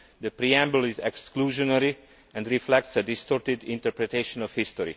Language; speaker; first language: English; non-native, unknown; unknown